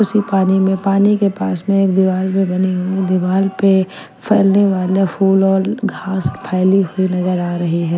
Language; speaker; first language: Hindi; non-native, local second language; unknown